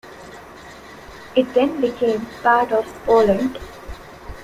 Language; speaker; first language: English; non-native, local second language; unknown